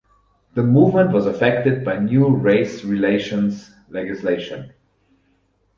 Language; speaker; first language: English; non-native, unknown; German